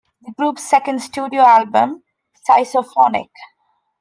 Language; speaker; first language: English; non-native, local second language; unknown